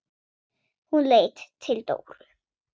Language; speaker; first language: Icelandic; non-native, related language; Swedish